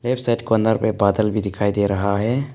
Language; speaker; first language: Hindi; non-native, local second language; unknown